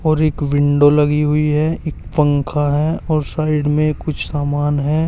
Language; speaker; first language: Hindi; native; Hindi